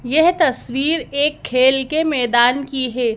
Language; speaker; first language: Hindi; native; Hindi